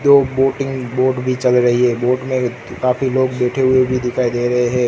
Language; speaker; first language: Hindi; non-native, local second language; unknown